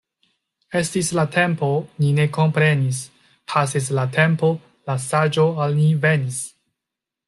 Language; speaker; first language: Esperanto; non-native, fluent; Chinese